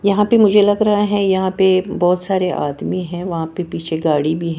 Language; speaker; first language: Hindi; non-native, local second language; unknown